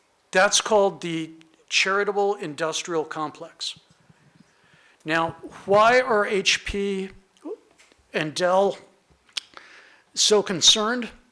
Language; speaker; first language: English; native; English